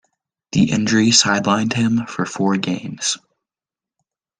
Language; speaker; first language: English; native; English